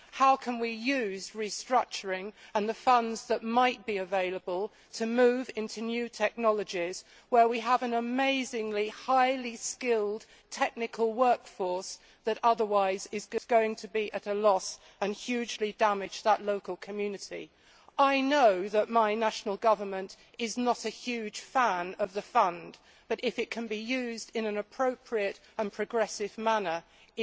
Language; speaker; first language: English; native; English